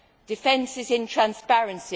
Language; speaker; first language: English; native; English